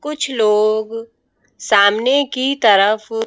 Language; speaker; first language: Hindi; native; Hindi